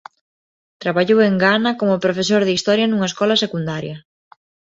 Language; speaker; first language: Galician; non-native, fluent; Spanish